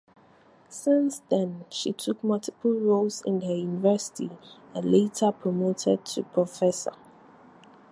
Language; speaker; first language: English; non-native, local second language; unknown